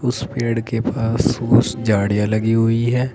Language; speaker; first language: Hindi; native; Hindi